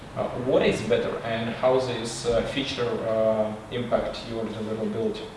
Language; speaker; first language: English; non-native, learner; Russian